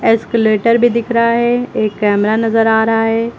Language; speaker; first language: Hindi; native; Hindi